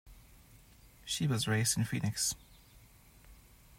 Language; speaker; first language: English; non-native, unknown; German